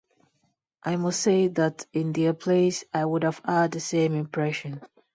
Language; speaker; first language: English; non-native, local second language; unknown